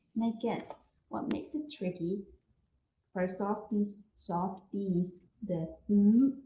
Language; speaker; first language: English; non-native, fluent; Danish